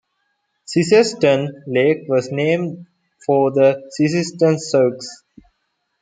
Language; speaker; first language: English; non-native, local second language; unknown